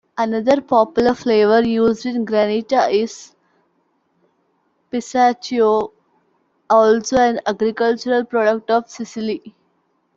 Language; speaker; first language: English; non-native, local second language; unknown